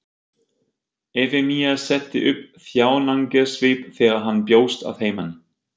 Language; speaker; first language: Icelandic; non-native, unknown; German